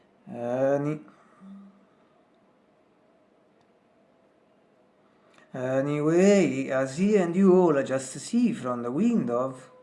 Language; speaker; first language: English; non-native, learner; Italian